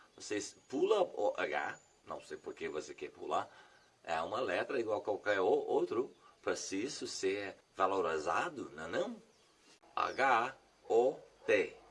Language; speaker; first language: Portuguese; non-native, fluent; English